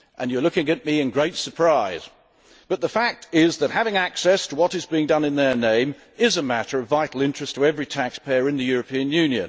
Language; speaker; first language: English; native; English